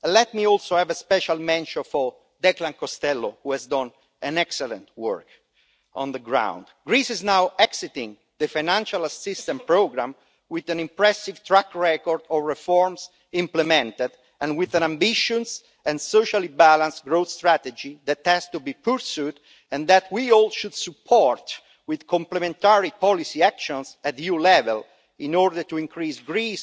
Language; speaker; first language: English; non-native, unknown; Italian